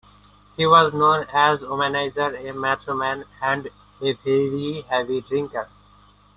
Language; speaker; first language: English; non-native, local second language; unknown